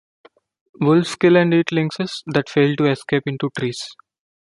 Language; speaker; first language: English; non-native, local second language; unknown